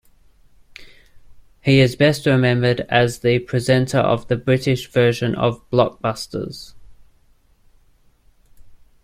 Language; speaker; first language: English; native; English